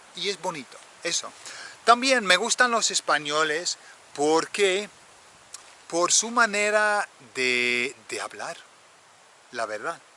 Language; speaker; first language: Spanish; non-native, fluent; English